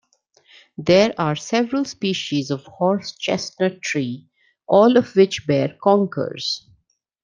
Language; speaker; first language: English; non-native, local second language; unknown